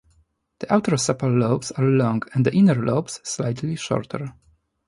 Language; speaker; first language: English; non-native, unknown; Polish